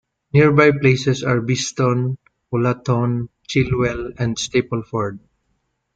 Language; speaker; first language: English; non-native, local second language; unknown